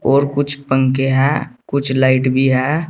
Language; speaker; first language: Hindi; native; Hindi